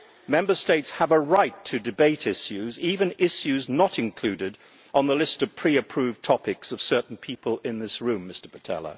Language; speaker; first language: English; native; English